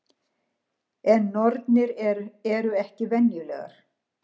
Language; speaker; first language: Icelandic; native; Icelandic